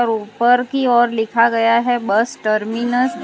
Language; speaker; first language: Hindi; non-native, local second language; Gujarati